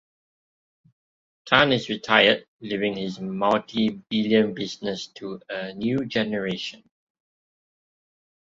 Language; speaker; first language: English; non-native, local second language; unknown